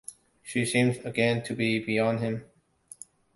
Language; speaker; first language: English; non-native, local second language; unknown